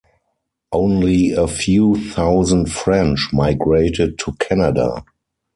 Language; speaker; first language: English; non-native, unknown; German